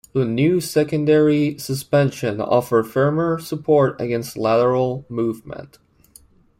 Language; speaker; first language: English; non-native, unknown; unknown